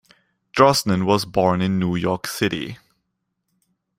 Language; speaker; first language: English; non-native, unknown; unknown